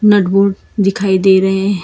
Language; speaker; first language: Hindi; non-native, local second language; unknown